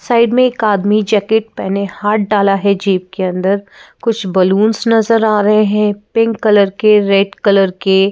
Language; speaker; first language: Hindi; native; Hindi